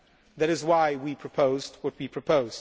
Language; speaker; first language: English; non-native, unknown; Polish